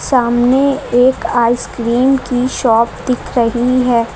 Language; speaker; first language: Hindi; native; Hindi